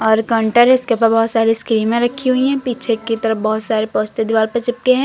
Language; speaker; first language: Hindi; native; Hindi